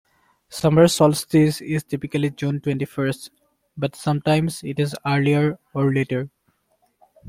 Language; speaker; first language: English; non-native, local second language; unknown